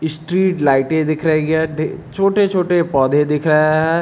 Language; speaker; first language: Hindi; native; Hindi